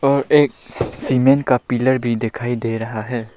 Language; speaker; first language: Hindi; non-native, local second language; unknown